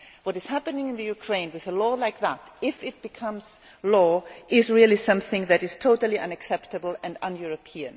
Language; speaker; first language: English; non-native, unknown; German